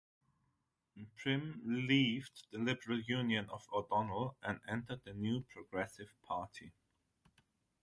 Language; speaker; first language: English; non-native, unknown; German